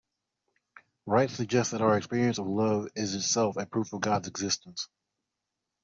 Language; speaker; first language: English; non-native, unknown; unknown